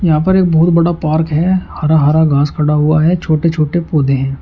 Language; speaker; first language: Hindi; native; Hindi